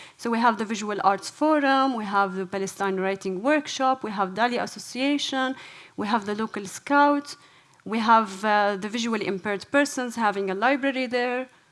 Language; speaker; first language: English; non-native, fluent; Arabic